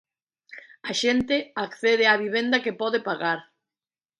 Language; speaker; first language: Galician; native; Galician